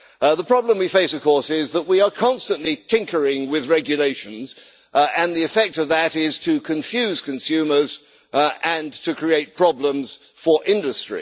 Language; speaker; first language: English; native; English